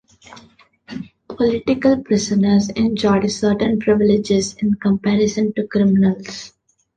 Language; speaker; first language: English; non-native, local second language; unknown